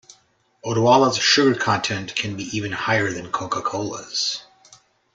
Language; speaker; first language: English; native; English